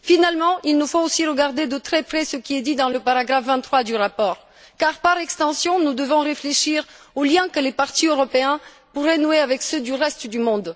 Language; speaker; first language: French; non-native, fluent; Bulgarian